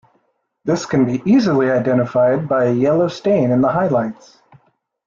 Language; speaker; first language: English; native; English